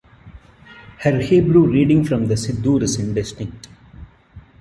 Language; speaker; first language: English; non-native, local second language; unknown